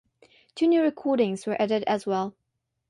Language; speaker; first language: English; non-native, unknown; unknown